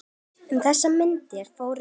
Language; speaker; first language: Icelandic; native; Icelandic